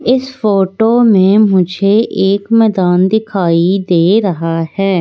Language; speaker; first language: Hindi; native; Hindi